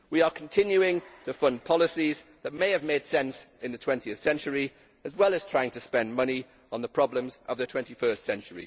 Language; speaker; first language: English; native; English